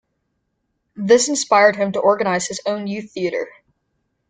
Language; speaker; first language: English; native; English